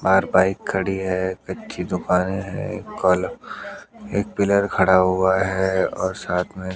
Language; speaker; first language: Hindi; native; Hindi